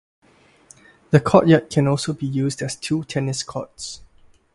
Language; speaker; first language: English; non-native, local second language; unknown